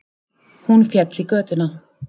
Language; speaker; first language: Icelandic; native; Icelandic